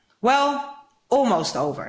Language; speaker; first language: English; non-native, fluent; Dutch